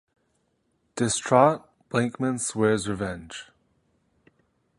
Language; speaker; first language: English; native; English